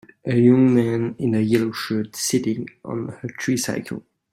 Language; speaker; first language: English; native; English